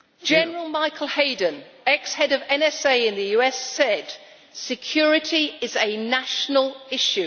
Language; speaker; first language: English; native; English